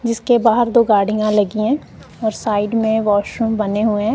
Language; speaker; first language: Hindi; non-native, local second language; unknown